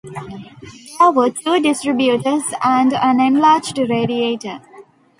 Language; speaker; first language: English; non-native, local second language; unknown